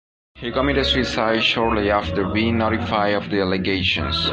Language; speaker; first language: English; non-native, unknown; Spanish